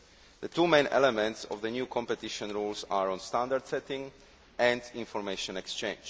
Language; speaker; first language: English; non-native, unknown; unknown